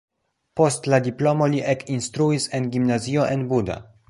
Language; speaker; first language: Esperanto; non-native, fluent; Polish